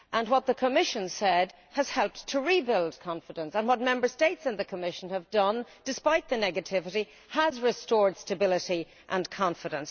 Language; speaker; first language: English; native; English